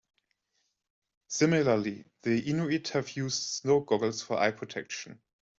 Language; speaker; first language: English; non-native, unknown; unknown